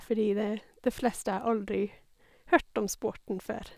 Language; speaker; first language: Norwegian; non-native, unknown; English